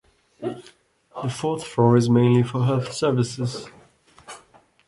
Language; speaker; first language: English; non-native, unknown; French